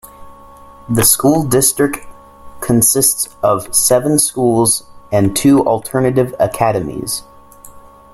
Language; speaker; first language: English; native; English